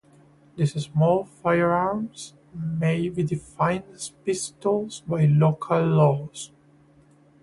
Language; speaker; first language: English; non-native, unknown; Spanish